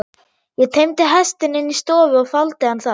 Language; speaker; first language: Icelandic; non-native, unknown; German